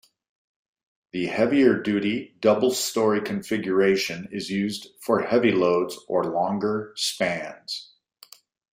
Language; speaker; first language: English; native; English